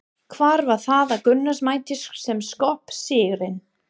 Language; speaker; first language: Icelandic; non-native, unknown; English